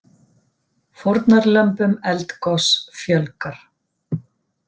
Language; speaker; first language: Icelandic; native; Icelandic